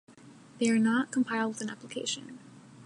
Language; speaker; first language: English; native; English